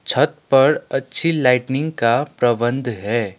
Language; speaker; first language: Hindi; non-native, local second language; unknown